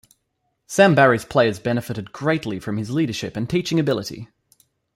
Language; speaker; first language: English; native; English